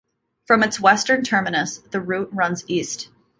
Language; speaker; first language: English; native; English